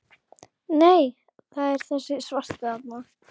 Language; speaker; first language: Icelandic; native; Icelandic